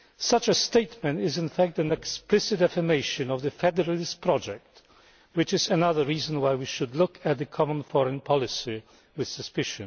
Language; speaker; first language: English; non-native, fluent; Polish